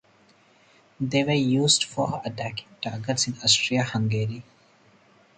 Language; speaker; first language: English; non-native, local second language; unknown